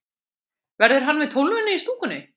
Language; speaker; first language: Icelandic; native; Icelandic